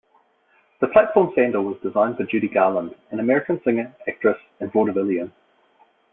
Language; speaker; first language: English; native; English